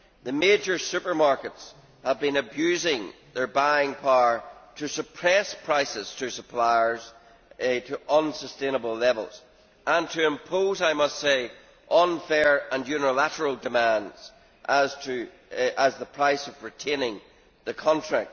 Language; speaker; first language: English; native; English